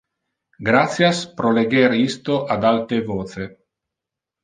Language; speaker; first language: Interlingua; non-native, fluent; Italian